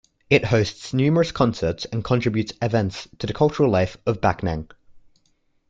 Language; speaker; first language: English; native; English